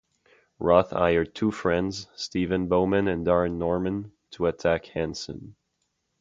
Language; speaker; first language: English; non-native, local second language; French